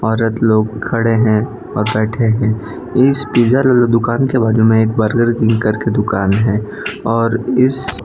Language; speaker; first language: Hindi; non-native, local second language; Gujarati